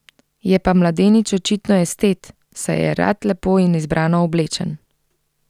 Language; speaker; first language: Slovenian; native; Slovenian